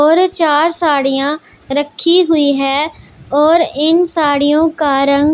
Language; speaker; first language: Hindi; non-native, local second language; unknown